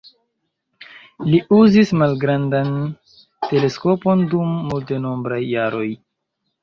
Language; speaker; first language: Esperanto; non-native, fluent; Chinese